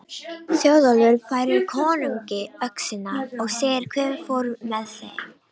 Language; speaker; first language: Icelandic; non-native, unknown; Romanian